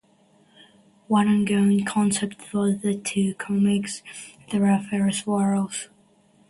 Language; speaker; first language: English; native; English